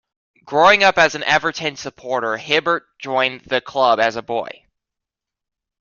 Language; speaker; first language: English; native; English